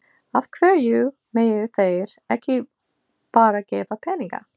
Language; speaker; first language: Icelandic; non-native, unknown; English